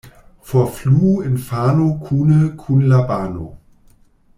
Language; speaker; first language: Esperanto; non-native, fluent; German